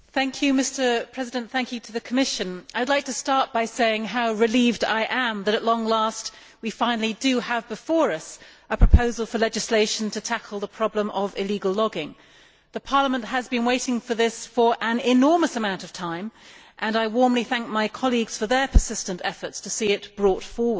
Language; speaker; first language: English; native; English